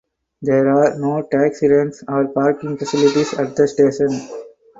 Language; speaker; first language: English; non-native, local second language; Tamil